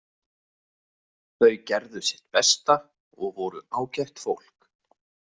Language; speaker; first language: Icelandic; native; Icelandic